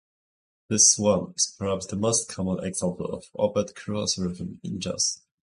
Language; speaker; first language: English; native; English